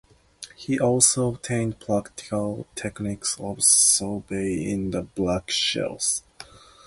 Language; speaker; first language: English; non-native, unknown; Japanese